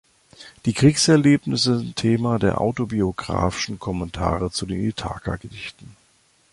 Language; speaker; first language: German; native; German